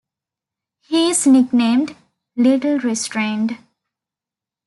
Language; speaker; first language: English; non-native, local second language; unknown